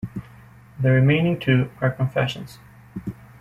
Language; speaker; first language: English; native; English